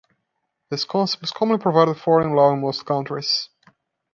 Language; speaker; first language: English; non-native, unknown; Portuguese